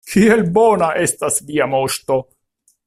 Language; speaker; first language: Esperanto; non-native, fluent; Italian